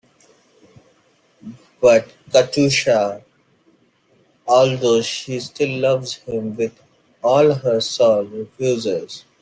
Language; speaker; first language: English; non-native, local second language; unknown